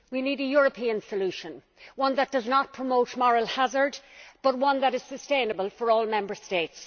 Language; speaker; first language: English; native; English